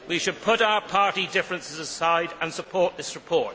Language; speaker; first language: English; native; English